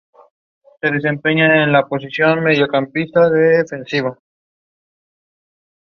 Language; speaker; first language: English; non-native, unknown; Spanish